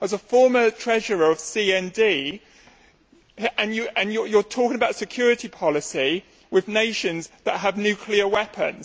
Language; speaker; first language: English; native; English